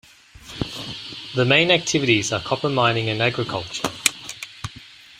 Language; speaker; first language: English; native; English